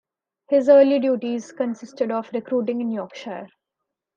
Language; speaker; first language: English; non-native, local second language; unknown